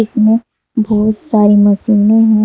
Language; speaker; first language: Hindi; native; Hindi